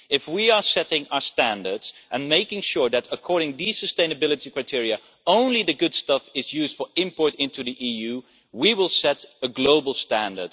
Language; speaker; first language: English; non-native, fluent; Dutch